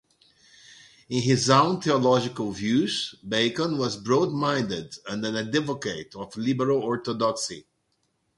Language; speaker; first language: English; non-native, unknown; Portuguese